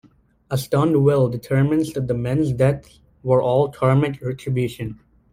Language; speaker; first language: English; native; English